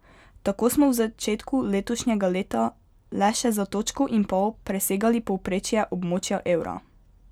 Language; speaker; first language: Slovenian; native; Slovenian